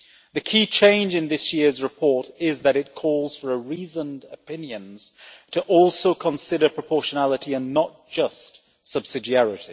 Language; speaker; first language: English; native; English